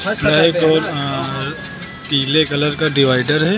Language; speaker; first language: Hindi; native; Hindi